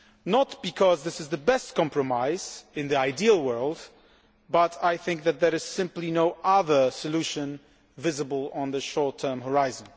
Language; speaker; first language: English; non-native, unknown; Polish